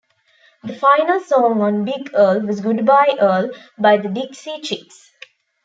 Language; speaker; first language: English; non-native, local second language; Tamil